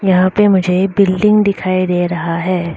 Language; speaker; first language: Hindi; non-native, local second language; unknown